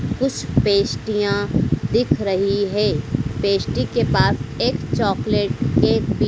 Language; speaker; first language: Hindi; native; Hindi